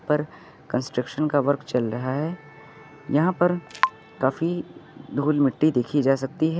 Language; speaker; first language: Hindi; native; Hindi